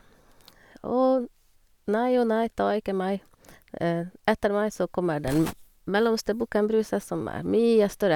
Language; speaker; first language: Norwegian; non-native, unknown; Hungarian